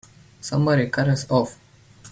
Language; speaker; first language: English; native; English